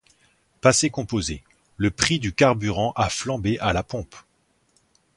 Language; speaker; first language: French; native; French